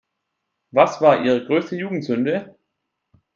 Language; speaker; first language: German; native; German